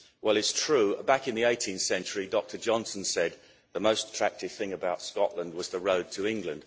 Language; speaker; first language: English; native; English